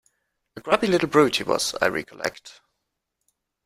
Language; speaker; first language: English; non-native, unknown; German